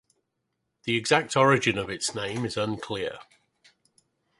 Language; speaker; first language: English; native; English